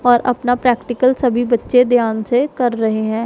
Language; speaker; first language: Hindi; non-native, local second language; Punjabi